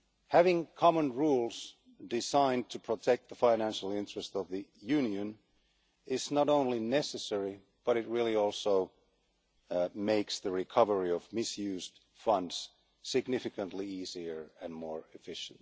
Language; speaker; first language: English; non-native, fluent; Finnish